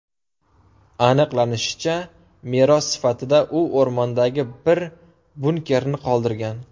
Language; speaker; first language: Uzbek; native; Uzbek